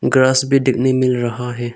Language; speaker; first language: Hindi; non-native, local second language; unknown